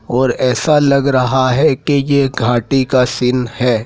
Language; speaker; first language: Hindi; native; Hindi